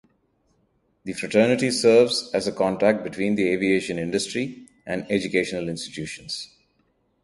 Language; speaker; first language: English; non-native, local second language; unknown